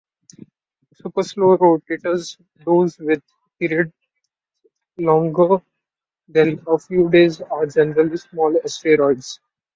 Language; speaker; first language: English; non-native, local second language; Marathi